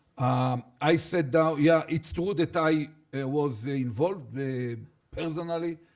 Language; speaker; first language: English; non-native, fluent; Hebrew